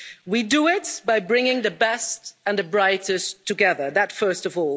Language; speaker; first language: English; non-native, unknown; Dutch